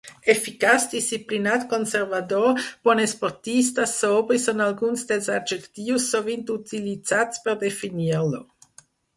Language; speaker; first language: Catalan; non-native, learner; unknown